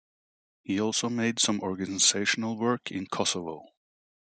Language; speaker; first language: English; native; English